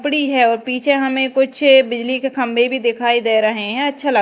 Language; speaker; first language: Hindi; native; Hindi